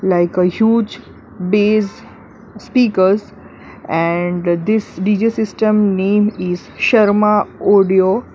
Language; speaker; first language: English; non-native, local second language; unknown